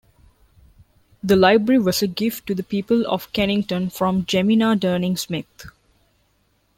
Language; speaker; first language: English; non-native, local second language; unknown